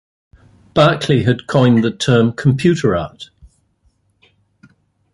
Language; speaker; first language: English; native; English